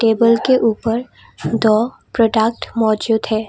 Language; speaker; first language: Hindi; non-native, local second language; Assamese